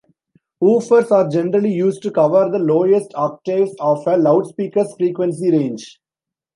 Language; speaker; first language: English; non-native, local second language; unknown